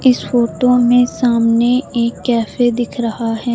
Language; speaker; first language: Hindi; native; Hindi